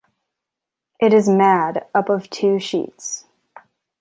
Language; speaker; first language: English; native; English